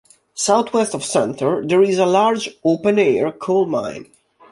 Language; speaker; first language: English; non-native, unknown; Italian